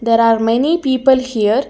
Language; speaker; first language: English; non-native, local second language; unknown